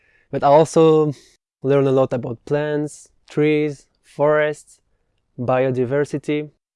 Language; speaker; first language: English; non-native, fluent; French